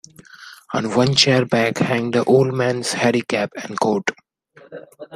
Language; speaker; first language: English; non-native, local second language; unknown